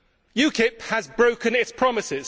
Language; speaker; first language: English; native; English